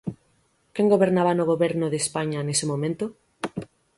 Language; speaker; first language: Galician; native; Galician